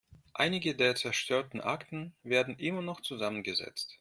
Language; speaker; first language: German; non-native, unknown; Russian